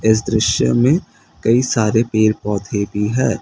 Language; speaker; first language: Hindi; non-native, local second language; Assamese